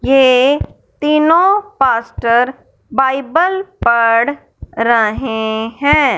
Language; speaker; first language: Hindi; non-native, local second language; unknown